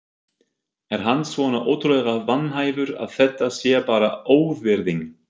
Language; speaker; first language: Icelandic; non-native, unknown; German